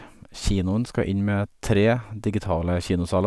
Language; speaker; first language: Norwegian; native; Norwegian